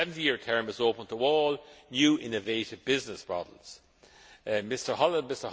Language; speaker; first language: English; non-native, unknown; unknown